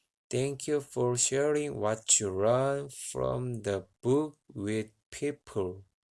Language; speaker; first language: English; non-native, learner; Korean